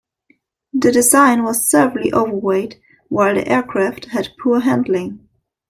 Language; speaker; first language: English; non-native, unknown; German